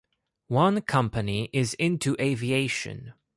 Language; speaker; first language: English; non-native, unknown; Greek